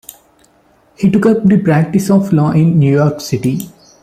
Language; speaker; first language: English; non-native, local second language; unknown